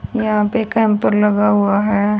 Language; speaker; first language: Hindi; native; Hindi